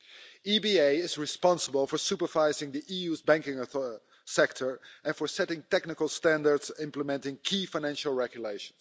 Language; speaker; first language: English; non-native, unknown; Dutch